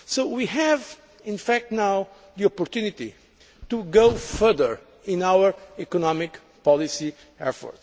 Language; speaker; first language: English; non-native, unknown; Portuguese